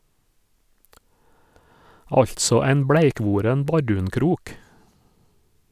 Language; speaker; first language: Norwegian; native; Norwegian